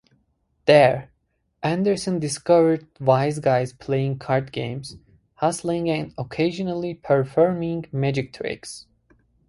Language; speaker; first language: English; native; English